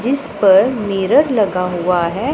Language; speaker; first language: Hindi; non-native, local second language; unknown